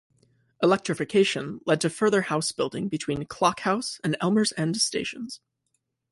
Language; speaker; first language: English; native; English